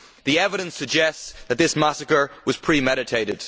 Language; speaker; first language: English; native; English